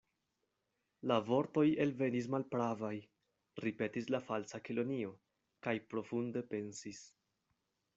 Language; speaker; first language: Esperanto; non-native, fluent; Spanish